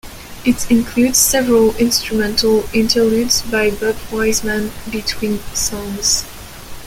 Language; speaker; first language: English; non-native, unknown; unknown